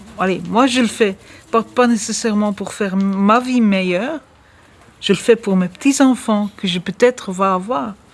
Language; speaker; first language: French; native; French